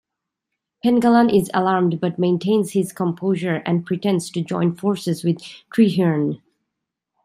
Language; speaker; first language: English; native; English